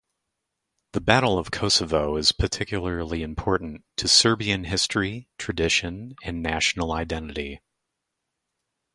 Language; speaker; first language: English; native; English